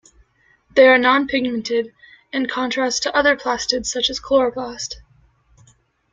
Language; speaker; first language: English; native; English